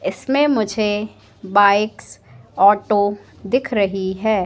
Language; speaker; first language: Hindi; native; Hindi